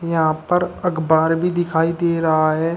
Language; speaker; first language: Hindi; native; Hindi